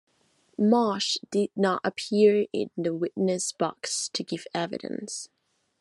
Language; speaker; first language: English; non-native, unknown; Catalan